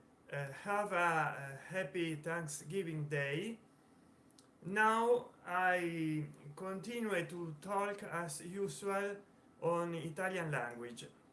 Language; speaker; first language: English; non-native, learner; Italian